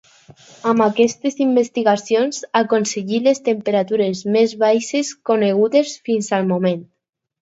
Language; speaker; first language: Catalan; non-native, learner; Spanish